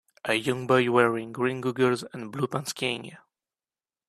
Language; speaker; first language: English; native; English